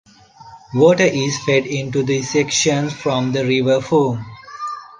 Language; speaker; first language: English; non-native, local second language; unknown